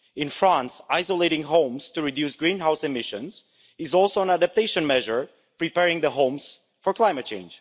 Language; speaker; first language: English; non-native, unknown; Romanian